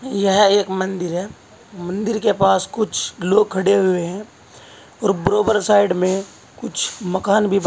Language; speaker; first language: Hindi; native; Hindi